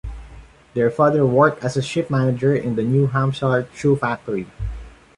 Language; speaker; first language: English; non-native, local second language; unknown